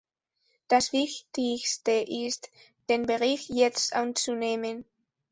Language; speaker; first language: German; non-native, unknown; Spanish